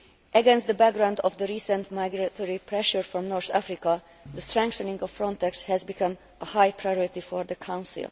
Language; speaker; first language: English; non-native, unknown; Hungarian